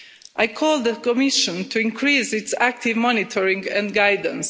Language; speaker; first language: English; non-native, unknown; Croatian